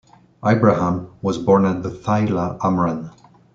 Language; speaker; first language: English; non-native, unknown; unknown